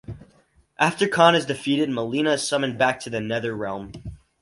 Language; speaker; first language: English; native; English